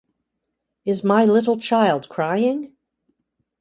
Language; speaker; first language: English; native; English